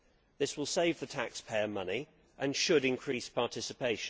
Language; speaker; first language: English; native; English